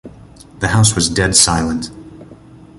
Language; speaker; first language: English; native; English